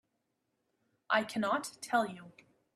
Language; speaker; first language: English; native; English